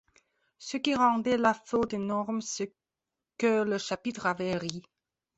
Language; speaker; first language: French; non-native, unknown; Belarusian